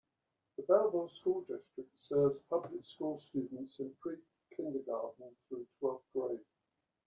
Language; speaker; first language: English; native; English